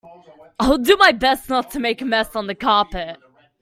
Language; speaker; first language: English; native; English